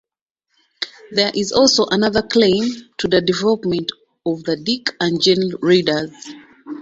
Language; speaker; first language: English; non-native, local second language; Ganda